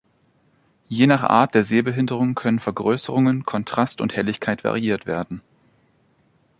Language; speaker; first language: German; native; German